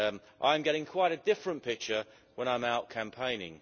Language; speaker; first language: English; native; English